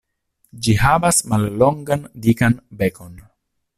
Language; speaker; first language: Esperanto; non-native, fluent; Italian